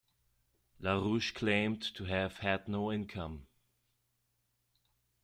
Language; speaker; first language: English; non-native, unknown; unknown